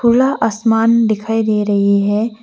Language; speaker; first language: Hindi; non-native, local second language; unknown